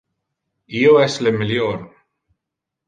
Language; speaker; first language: Interlingua; non-native, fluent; Italian